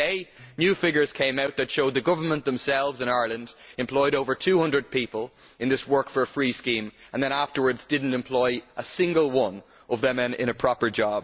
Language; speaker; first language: English; native; English